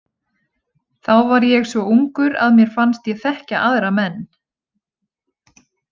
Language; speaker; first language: Icelandic; native; Icelandic